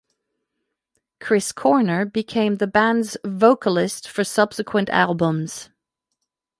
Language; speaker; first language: English; non-native, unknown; French